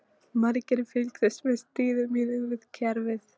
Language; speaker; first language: Icelandic; non-native, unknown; Polish